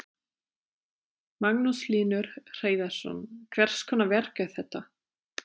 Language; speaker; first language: Icelandic; non-native, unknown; German